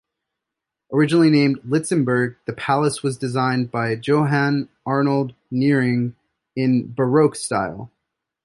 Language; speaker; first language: English; native; English